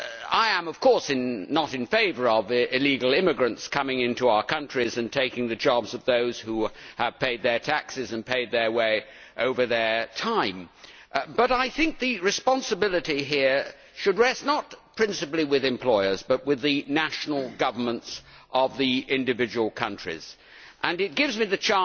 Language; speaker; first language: English; native; English